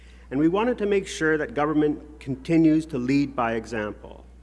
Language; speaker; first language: English; native; English